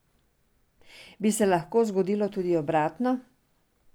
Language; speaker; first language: Slovenian; non-native, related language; Serbian